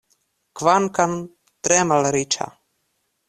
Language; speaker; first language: Esperanto; non-native, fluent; Russian